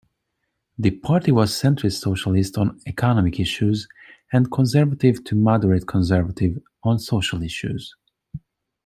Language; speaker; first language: English; non-native, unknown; Hungarian